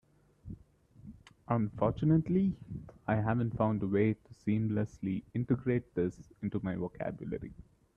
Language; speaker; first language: English; non-native, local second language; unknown